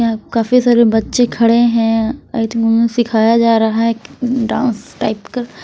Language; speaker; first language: Hindi; non-native, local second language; Punjabi